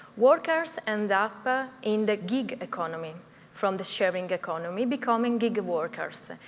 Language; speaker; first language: English; non-native, fluent; Italian